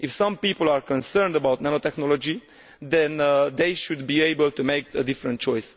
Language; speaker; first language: English; non-native, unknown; Italian